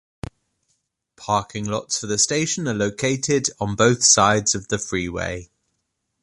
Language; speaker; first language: English; native; English